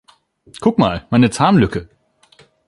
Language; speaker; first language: German; native; German